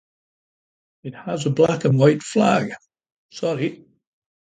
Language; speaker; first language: English; native; English